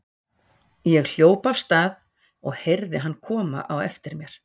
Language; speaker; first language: Icelandic; native; Icelandic